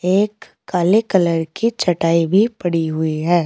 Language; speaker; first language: Hindi; native; Hindi